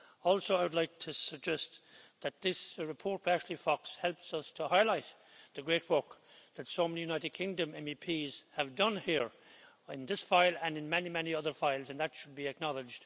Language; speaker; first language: English; native; English